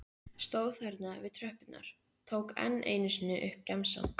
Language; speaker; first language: Icelandic; native; Icelandic